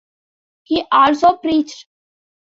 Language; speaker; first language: English; non-native, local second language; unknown